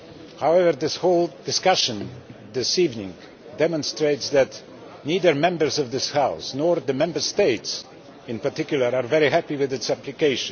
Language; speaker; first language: English; non-native, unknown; Polish